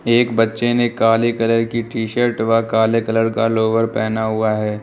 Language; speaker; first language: Hindi; native; Hindi